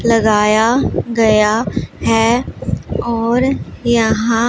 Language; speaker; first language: Hindi; non-native, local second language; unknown